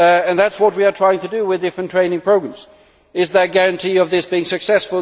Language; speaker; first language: English; non-native, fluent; Swedish